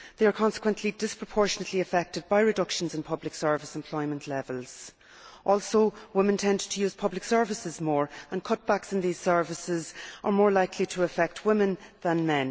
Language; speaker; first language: English; native; English